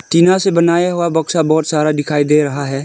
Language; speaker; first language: Hindi; early bilingual, other home language; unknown